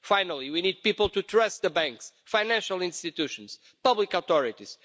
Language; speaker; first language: English; non-native, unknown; Portuguese